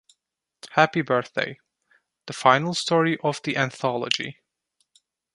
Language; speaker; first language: English; non-native, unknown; Turkish